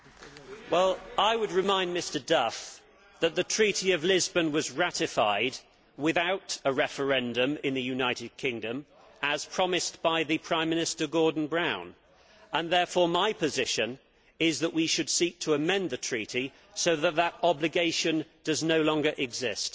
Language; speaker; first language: English; native; English